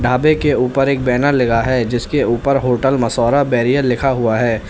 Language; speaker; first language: Hindi; native; Hindi